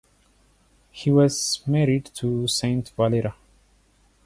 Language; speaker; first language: English; non-native, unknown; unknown